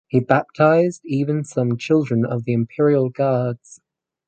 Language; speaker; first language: English; native; English